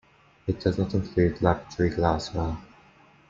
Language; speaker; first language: English; native; English